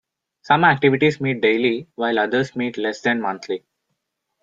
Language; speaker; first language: English; non-native, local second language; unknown